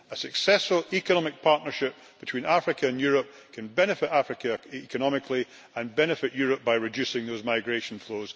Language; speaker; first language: English; native; English